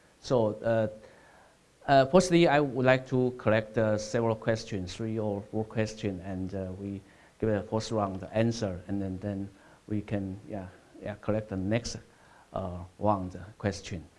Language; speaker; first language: English; non-native, fluent; Chinese